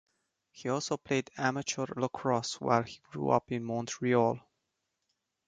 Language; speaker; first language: English; non-native, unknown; Romanian